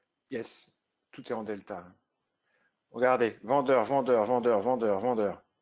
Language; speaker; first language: French; native; French